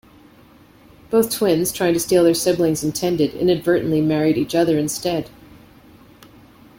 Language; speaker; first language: English; native; English